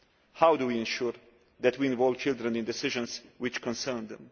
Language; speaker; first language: English; non-native, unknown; Slovenian